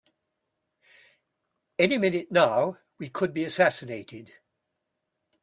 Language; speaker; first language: English; native; English